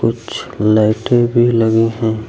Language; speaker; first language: Hindi; native; Hindi